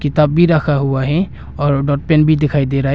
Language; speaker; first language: Hindi; non-native, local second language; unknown